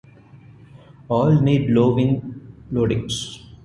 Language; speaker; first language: English; non-native, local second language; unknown